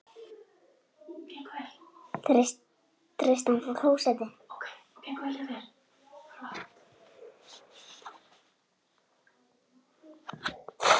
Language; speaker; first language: Icelandic; native; Icelandic